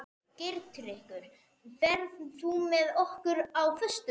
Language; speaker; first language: Icelandic; non-native, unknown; Spanish